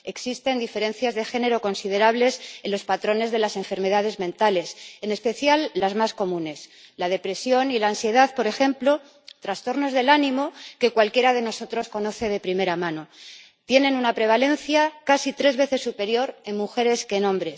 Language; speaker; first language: Spanish; native; Spanish